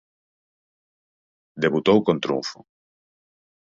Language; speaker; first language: Galician; native; Galician